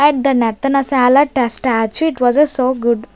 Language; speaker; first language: English; non-native, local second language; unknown